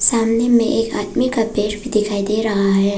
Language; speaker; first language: Hindi; non-native, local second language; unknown